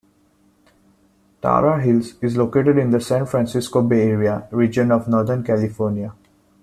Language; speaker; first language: English; non-native, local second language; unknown